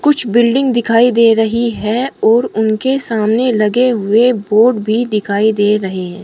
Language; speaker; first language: Hindi; native; Hindi